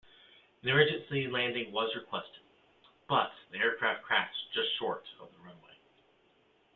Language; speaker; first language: English; native; English